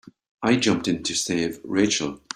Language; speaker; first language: English; native; English